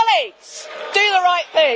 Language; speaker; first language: English; native; English